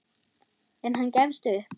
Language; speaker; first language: Icelandic; non-native, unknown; German